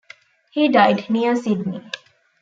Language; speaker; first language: English; non-native, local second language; Tamil